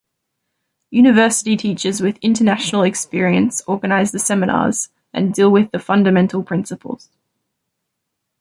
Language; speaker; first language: English; native; English